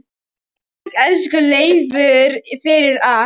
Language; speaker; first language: Icelandic; non-native, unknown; Polish